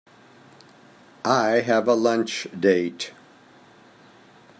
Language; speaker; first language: English; native; English